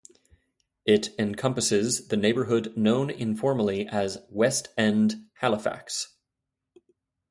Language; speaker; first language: English; native; English